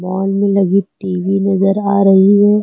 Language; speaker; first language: Hindi; native; Hindi